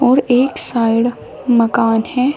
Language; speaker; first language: Hindi; native; Hindi